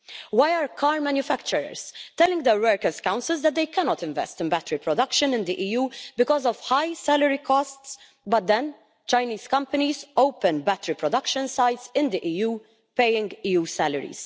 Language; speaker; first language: English; non-native, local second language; Maltese